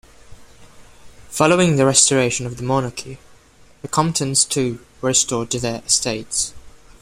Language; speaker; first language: English; non-native, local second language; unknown